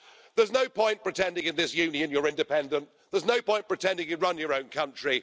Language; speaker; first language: English; native; English